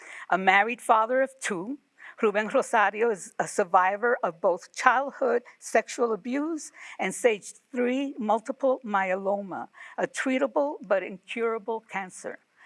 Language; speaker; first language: English; early bilingual, other home language; Spanish